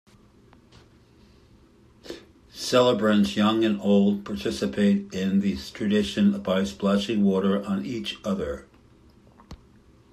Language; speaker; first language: English; native; English